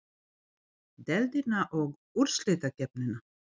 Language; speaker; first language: Icelandic; non-native, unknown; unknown